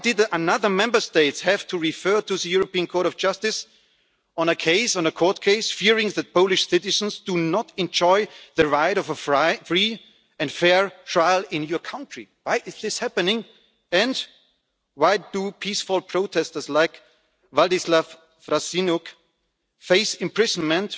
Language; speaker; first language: English; non-native, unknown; German